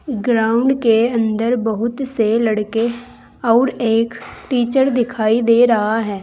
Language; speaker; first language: Hindi; native; Hindi